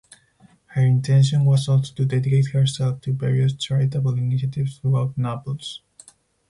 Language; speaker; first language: English; non-native, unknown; Spanish